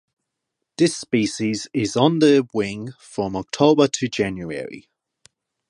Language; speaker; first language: English; non-native, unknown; Japanese